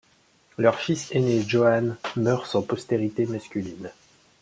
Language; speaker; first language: French; native; French